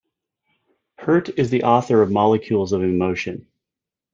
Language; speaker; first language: English; native; English